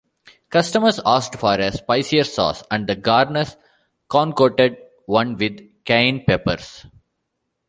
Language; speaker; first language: English; non-native, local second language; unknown